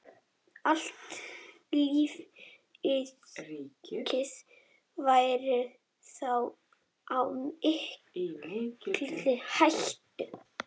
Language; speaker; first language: Icelandic; native; Icelandic